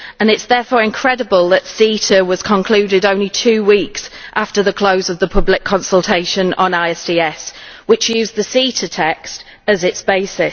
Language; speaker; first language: English; native; English